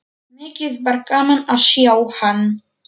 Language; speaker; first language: Icelandic; non-native, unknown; Polish